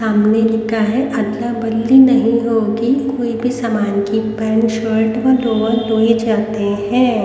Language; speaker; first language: Hindi; native; Hindi